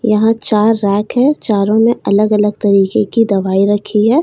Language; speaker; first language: Hindi; native; Hindi